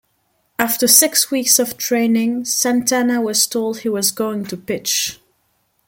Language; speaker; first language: English; non-native, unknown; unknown